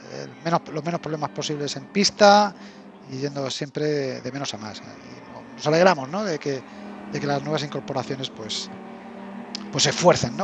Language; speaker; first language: Spanish; native; Spanish